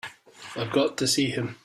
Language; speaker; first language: English; native; English